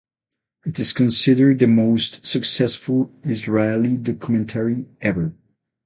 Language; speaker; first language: English; non-native, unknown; Spanish